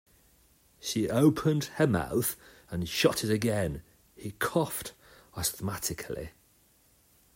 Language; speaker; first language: English; non-native, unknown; Catalan